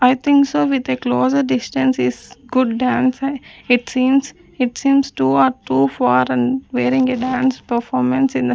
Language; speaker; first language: English; non-native, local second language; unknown